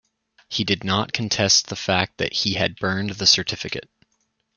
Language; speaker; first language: English; native; English